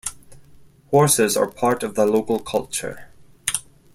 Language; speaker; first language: English; non-native, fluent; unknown